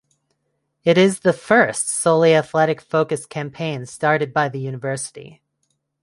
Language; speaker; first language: English; non-native, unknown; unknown